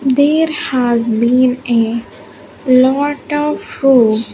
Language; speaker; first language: English; non-native, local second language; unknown